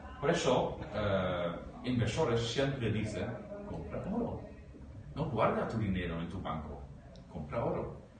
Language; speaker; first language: Spanish; non-native, fluent; Dutch